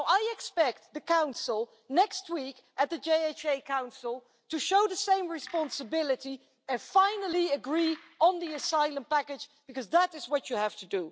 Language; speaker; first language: English; non-native, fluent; Dutch